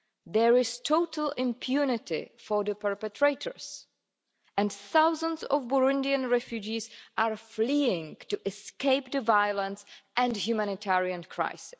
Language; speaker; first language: English; non-native, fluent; Czech